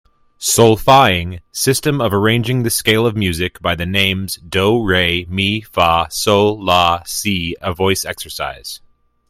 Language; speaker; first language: English; native; English